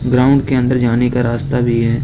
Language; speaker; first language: Hindi; native; Hindi